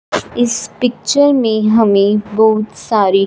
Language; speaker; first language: Hindi; non-native, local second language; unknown